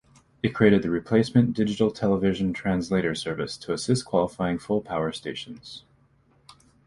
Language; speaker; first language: English; native; English